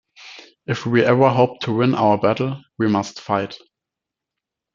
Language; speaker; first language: English; non-native, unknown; German